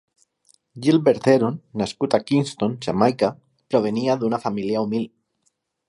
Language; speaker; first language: Catalan; non-native, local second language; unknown